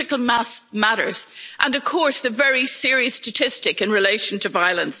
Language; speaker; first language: English; native; English